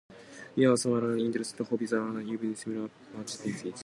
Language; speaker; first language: English; non-native, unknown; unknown